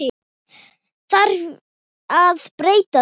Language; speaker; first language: Icelandic; non-native, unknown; Thai